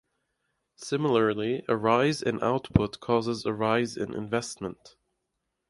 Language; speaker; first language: English; native; English